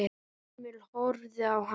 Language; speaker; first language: Icelandic; native; Icelandic